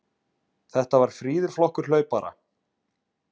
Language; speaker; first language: Icelandic; native; Icelandic